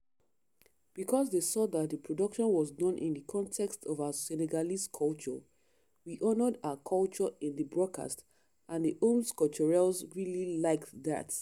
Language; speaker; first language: English; non-native, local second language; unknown